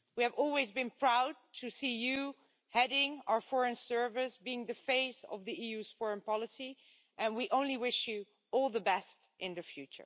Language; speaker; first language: English; non-native, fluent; Dutch